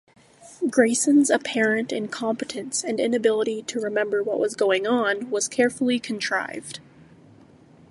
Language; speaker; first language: English; native; English